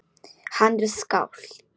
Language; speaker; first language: Icelandic; non-native, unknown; Polish